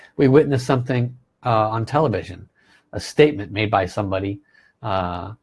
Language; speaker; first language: English; native; English